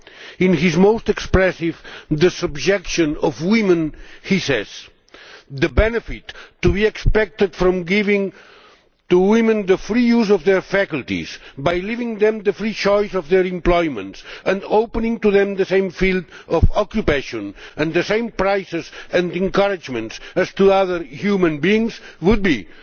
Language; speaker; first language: English; non-native, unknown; Catalan